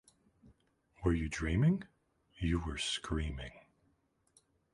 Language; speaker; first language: English; native; English